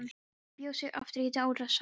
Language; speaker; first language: Icelandic; non-native, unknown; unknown